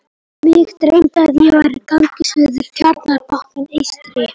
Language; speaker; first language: Icelandic; non-native, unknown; Polish